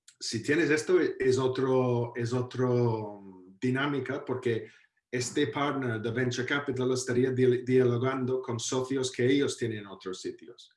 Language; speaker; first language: Spanish; non-native, fluent; English